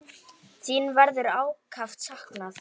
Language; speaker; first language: Icelandic; native; Icelandic